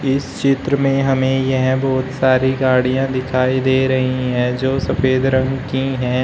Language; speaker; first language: Hindi; native; Hindi